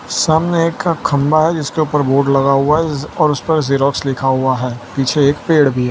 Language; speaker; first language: Hindi; non-native, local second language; Gujarati